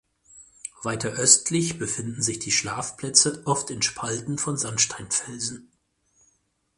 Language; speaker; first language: German; native; German